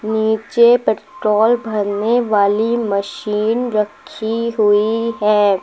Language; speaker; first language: Hindi; native; Hindi